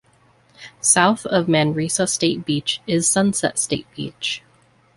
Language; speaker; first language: English; native; English